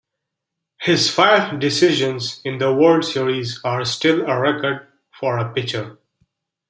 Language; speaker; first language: English; native; English